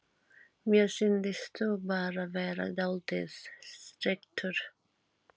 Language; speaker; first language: Icelandic; non-native, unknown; Filipino